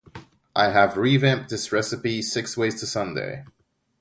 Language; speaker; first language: English; non-native, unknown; French